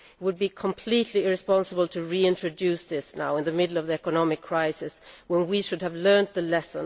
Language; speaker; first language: English; non-native, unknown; Swedish